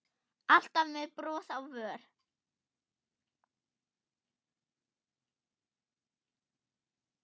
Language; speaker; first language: Icelandic; non-native, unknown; German